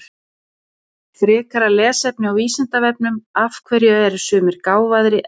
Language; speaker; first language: Icelandic; native; Icelandic